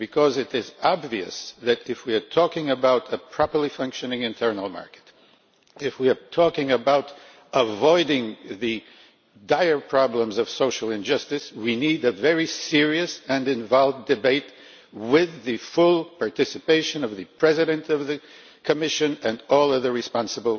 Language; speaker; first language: English; non-native, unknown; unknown